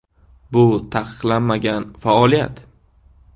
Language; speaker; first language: Uzbek; native; Uzbek